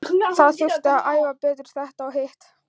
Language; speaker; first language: Icelandic; non-native, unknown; Thai